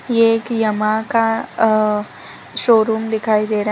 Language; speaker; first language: Hindi; non-native, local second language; Gujarati